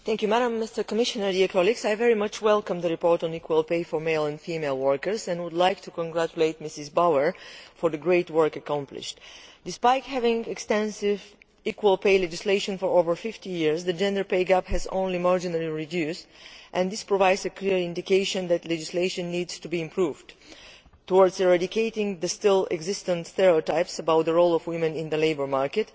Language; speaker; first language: English; non-native, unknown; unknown